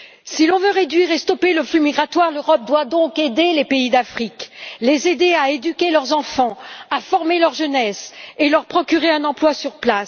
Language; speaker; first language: French; native; French